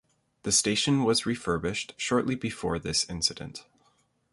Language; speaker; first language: English; native; English